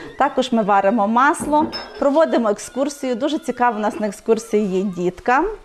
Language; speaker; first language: Ukrainian; native; Ukrainian